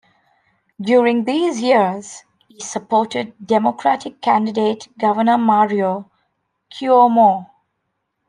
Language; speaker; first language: English; non-native, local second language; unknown